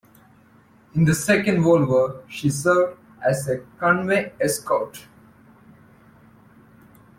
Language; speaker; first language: English; native; English